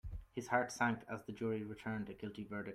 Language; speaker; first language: English; native; English